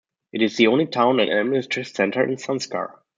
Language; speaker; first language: English; non-native, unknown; German